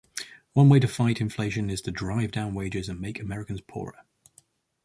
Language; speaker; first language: English; native; English